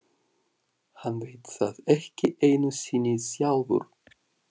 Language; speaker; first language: Icelandic; non-native, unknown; Russian